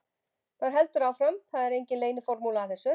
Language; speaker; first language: Icelandic; native; Icelandic